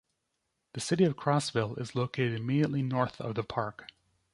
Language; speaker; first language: English; native; English